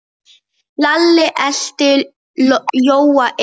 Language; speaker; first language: Icelandic; non-native, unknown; Polish